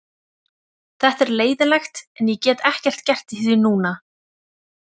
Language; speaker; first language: Icelandic; native; Icelandic